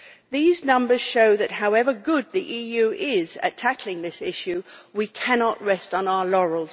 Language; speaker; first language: English; native; English